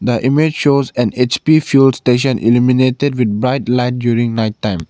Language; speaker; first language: English; non-native, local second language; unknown